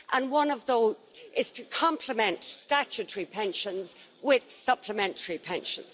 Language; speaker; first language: English; native; English